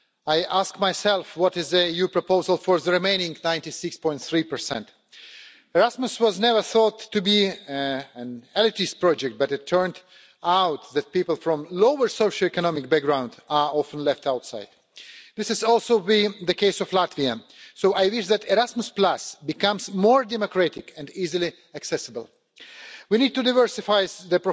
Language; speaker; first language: English; non-native, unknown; Russian